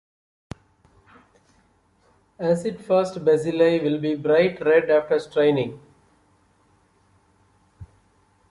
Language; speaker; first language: English; non-native, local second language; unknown